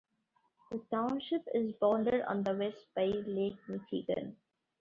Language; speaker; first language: English; non-native, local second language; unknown